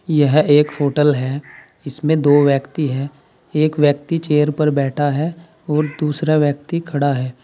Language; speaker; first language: Hindi; native; Hindi